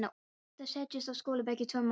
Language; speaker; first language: Icelandic; non-native, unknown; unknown